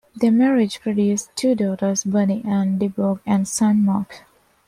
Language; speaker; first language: English; non-native, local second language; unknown